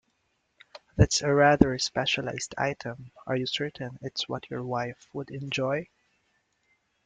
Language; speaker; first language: English; non-native, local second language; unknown